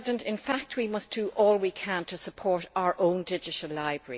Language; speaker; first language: English; native; English